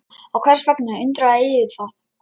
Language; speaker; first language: Icelandic; non-native, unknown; Lithuanian